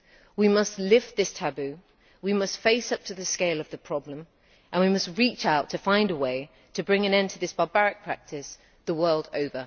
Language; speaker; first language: English; native; English